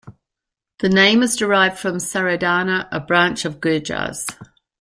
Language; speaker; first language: English; native; English